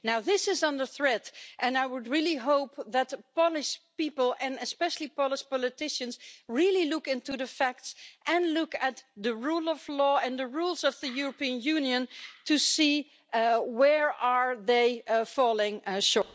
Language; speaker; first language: English; non-native, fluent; Dutch